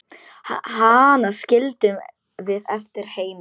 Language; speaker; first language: Icelandic; non-native, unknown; Polish